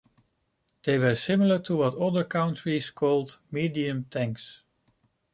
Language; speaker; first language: English; non-native, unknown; Dutch